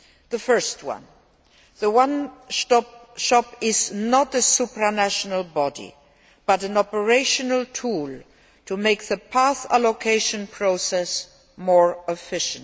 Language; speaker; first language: English; non-native, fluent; Luxembourgish